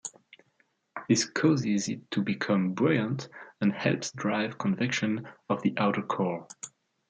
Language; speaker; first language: English; non-native, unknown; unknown